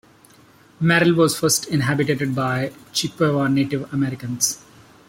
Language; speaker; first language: English; non-native, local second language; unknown